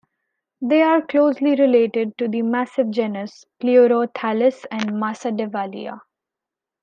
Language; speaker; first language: English; non-native, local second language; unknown